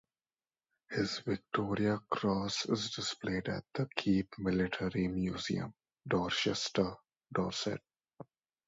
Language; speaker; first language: English; non-native, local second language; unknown